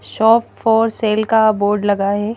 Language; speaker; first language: Hindi; native; Hindi